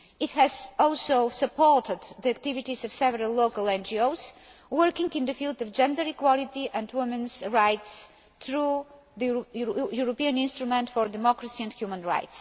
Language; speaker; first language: English; non-native, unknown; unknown